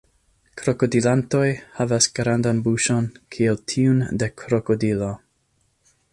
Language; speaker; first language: Esperanto; non-native, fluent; English